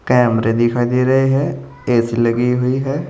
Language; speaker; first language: Hindi; native; Hindi